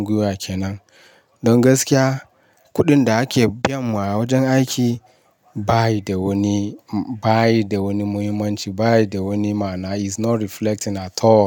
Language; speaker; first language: Hausa; non-native, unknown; Yoruba